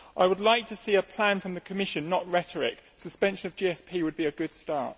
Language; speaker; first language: English; native; English